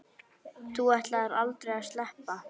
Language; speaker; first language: Icelandic; native; Icelandic